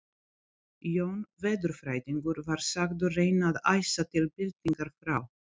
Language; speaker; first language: Icelandic; non-native, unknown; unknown